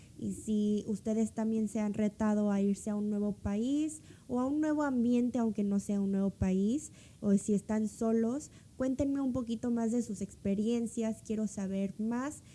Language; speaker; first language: Spanish; early bilingual, other home language; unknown